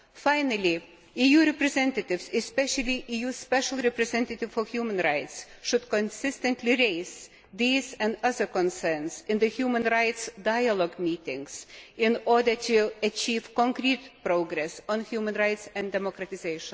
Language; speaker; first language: English; non-native, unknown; Lithuanian